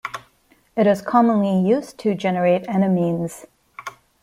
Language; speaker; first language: English; non-native, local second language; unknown